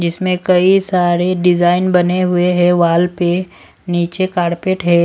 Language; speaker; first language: Hindi; non-native, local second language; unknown